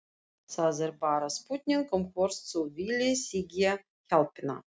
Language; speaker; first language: Icelandic; non-native, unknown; Russian